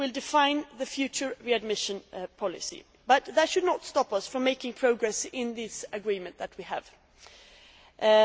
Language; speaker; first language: English; non-native, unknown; Swedish